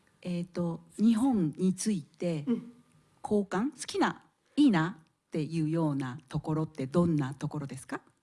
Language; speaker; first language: Japanese; native; Japanese